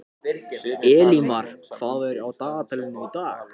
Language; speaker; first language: Icelandic; non-native, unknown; Japanese